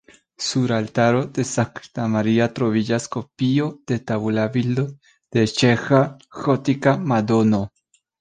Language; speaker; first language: Esperanto; non-native, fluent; Spanish